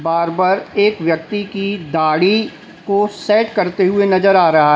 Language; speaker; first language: Hindi; native; Hindi